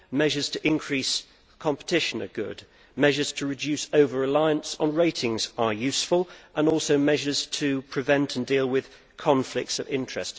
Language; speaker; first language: English; native; English